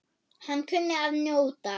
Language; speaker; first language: Icelandic; non-native, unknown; German